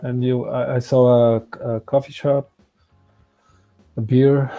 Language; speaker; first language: English; non-native, fluent; Portuguese